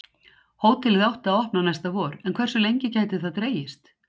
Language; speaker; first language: Icelandic; native; Icelandic